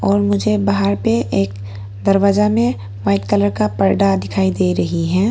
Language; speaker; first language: Hindi; non-native, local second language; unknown